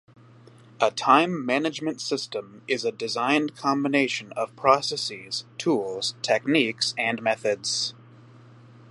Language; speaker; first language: English; native; English